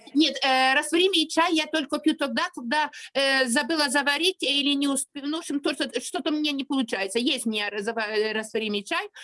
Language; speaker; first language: Russian; non-native, local second language; Ukrainian